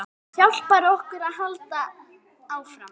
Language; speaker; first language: Icelandic; native; Icelandic